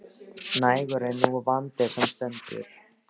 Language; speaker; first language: Icelandic; native; Icelandic